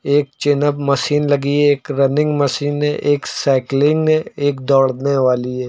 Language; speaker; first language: Hindi; native; Hindi